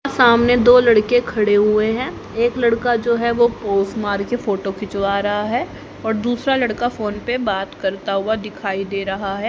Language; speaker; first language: Hindi; native; Hindi